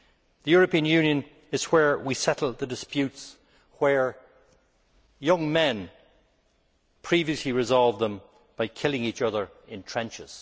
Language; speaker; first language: English; native; English